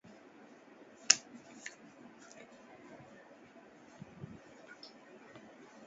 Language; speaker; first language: English; non-native, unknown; Japanese